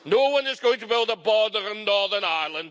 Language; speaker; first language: English; native; English